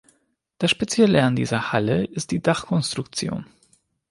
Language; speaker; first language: German; non-native, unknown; Hungarian